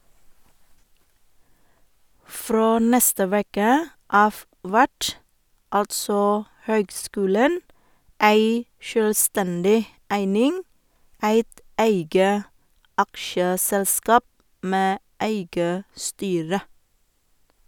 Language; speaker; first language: Norwegian; non-native, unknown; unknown